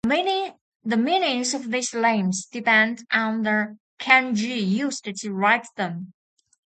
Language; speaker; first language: English; non-native, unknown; Chinese